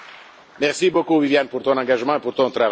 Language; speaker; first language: French; non-native, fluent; Italian